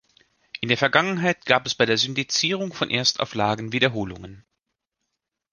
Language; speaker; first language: German; native; German